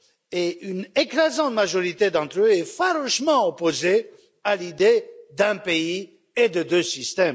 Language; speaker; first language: French; non-native, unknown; Romanian